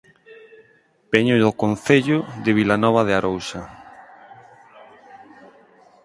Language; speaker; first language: Galician; non-native, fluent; Spanish